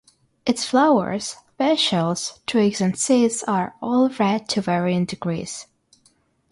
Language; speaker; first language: English; non-native, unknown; Russian